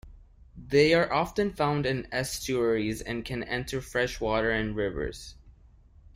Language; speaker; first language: English; non-native, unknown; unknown